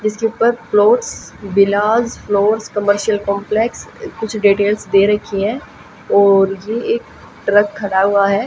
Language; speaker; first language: Hindi; native; Hindi